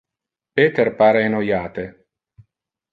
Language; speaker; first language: Interlingua; non-native, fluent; Italian